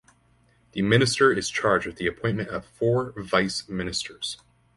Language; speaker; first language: English; native; English